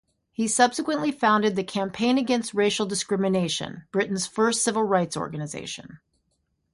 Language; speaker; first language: English; native; English